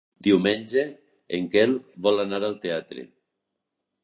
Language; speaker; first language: Catalan; native; Catalan